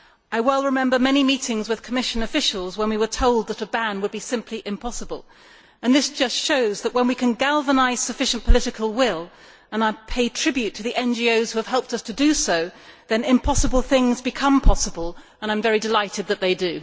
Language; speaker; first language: English; native; English